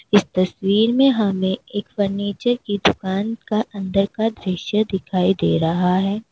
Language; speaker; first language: Hindi; native; Hindi